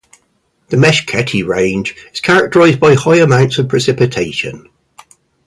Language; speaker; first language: English; native; English